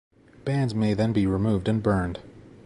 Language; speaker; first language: English; native; English